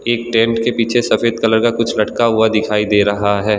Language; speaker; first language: Hindi; non-native, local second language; Gujarati